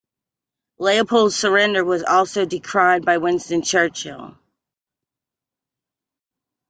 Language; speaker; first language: English; native; English